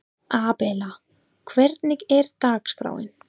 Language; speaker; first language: Icelandic; non-native, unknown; English